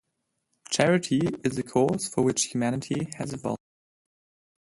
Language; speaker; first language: English; non-native, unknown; German